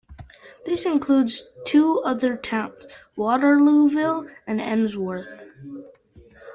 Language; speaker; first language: English; native; English